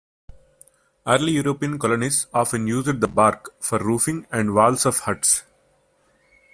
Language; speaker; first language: English; non-native, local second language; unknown